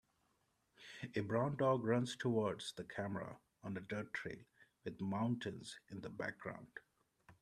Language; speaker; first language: English; non-native, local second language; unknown